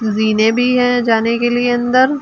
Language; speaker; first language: Hindi; native; Hindi